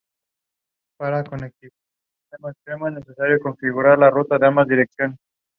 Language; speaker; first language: English; non-native, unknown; Spanish